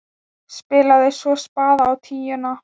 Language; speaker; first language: Icelandic; non-native, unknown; Thai